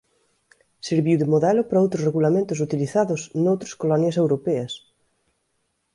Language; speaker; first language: Galician; native; Galician